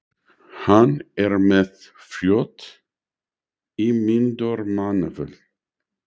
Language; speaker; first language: Icelandic; non-native, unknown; English